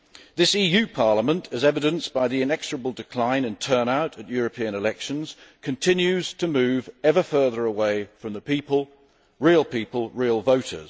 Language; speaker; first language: English; native; English